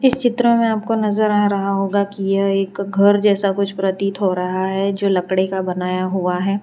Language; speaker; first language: Hindi; non-native, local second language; Gujarati